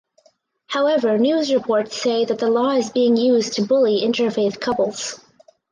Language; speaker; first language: English; native; English